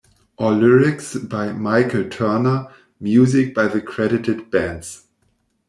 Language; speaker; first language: English; non-native, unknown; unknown